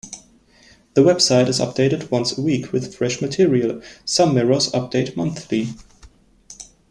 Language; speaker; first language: English; non-native, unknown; German